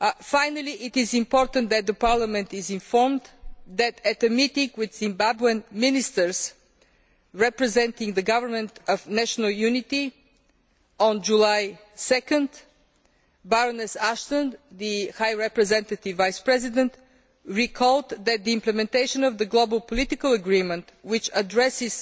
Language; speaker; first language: English; non-native, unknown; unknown